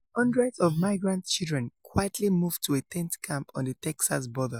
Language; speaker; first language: English; non-native, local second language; Yoruba